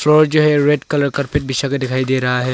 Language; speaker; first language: Hindi; non-native, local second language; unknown